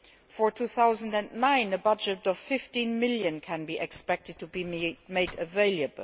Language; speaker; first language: English; non-native, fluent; Luxembourgish